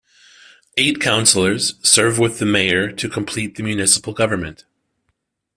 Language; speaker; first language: English; native; English